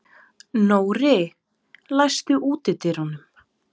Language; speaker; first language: Icelandic; non-native, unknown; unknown